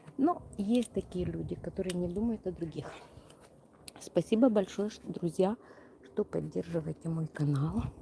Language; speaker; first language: Russian; non-native, local second language; Ukrainian